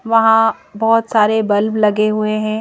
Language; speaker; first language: Hindi; native; Hindi